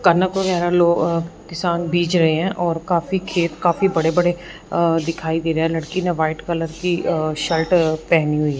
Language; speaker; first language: Hindi; non-native, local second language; Punjabi